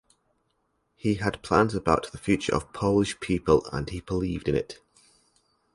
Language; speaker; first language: English; native; English